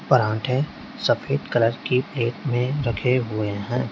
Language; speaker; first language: Hindi; native; Hindi